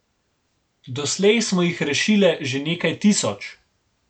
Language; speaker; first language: Slovenian; native; Slovenian